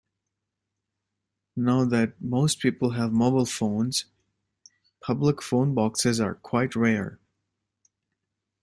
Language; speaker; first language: English; native; English